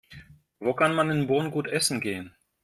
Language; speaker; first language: German; non-native, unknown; Russian